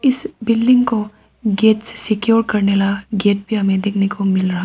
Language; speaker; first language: Hindi; non-native, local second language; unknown